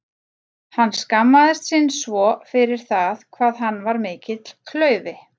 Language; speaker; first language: Icelandic; native; Icelandic